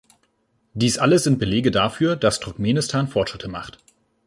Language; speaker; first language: German; native; German